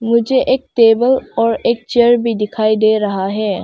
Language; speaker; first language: Hindi; non-native, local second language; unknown